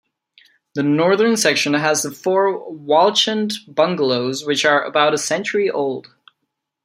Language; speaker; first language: English; non-native, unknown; Czech